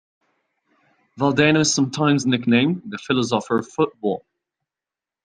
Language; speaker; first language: English; non-native, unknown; Arabic